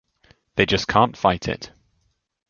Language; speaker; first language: English; native; English